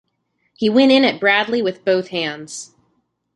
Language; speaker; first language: English; native; English